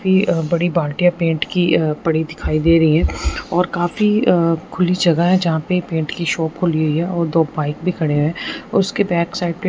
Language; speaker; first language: Hindi; non-native, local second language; Punjabi